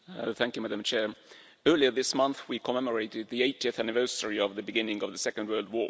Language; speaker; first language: English; non-native, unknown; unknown